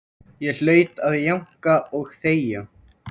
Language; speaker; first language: Icelandic; native; Icelandic